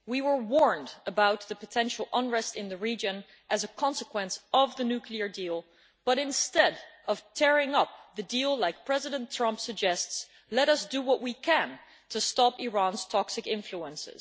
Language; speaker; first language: English; non-native, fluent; Dutch